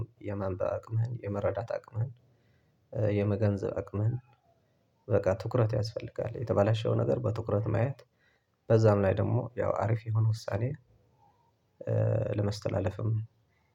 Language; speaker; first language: Amharic; non-native, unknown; Tigrinya